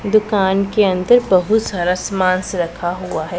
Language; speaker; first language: Hindi; non-native, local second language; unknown